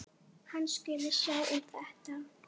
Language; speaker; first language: Icelandic; non-native, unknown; Polish